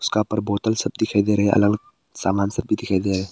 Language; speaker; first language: Hindi; early bilingual, other home language; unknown